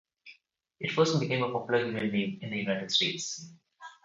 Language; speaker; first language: English; non-native, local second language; Telugu